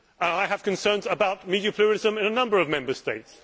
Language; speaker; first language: English; native; English